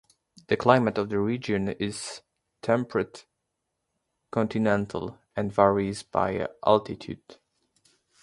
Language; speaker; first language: English; native; English